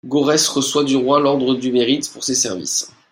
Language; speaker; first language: French; native; French